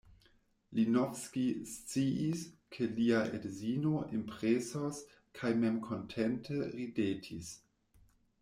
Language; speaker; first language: Esperanto; non-native, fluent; German